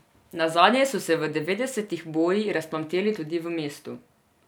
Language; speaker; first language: Slovenian; non-native, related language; Serbian